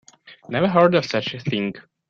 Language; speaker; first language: English; non-native, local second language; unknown